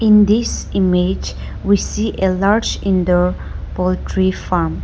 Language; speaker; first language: English; non-native, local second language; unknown